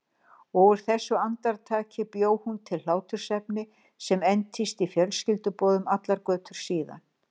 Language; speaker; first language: Icelandic; native; Icelandic